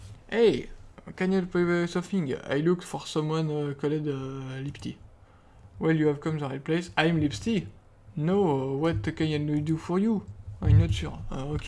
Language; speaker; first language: English; non-native, learner; French